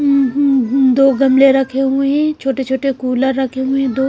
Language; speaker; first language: Hindi; non-native, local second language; Punjabi